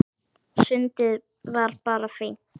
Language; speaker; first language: Icelandic; native; Icelandic